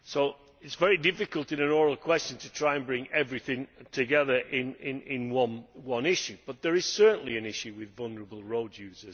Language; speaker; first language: English; native; English